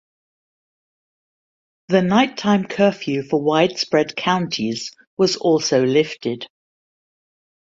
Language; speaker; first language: English; native; English